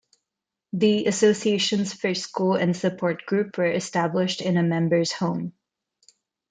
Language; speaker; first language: English; non-native, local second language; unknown